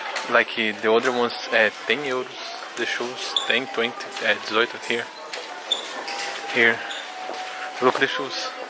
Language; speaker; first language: English; non-native, fluent; Portuguese